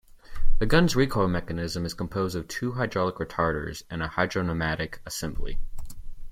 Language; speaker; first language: English; native; English